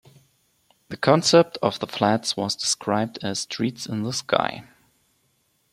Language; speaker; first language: English; non-native, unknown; German